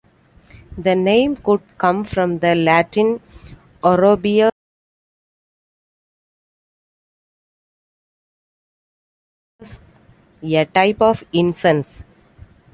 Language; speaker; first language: English; non-native, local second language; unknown